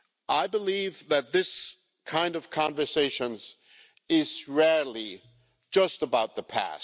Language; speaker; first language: English; non-native, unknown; German